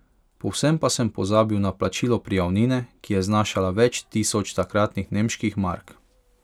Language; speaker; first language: Slovenian; non-native, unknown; Hungarian